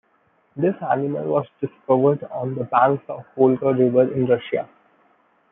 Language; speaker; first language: English; non-native, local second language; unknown